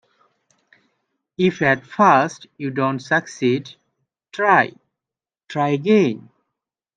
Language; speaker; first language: English; non-native, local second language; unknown